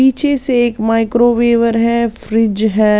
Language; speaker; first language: Hindi; non-native, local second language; Punjabi